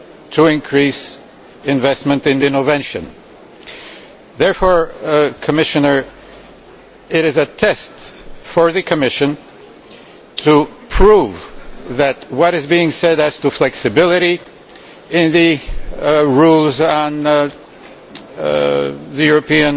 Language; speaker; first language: English; non-native, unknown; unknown